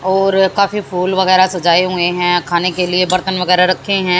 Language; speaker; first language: Hindi; native; Hindi